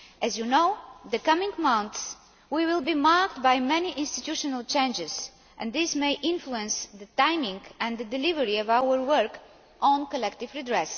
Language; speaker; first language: English; non-native, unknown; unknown